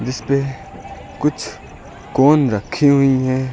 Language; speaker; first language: Hindi; native; Hindi